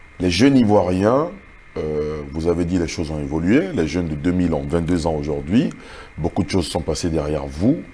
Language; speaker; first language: French; non-native, local second language; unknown